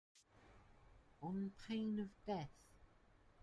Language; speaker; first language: English; native; English